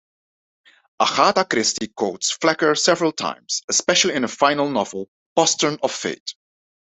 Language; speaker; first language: English; non-native, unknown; Dutch